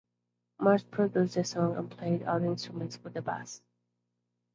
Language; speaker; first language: English; non-native, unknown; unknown